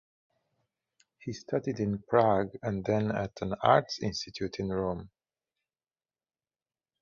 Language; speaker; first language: English; native; English